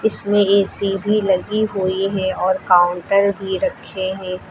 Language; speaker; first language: Hindi; native; Hindi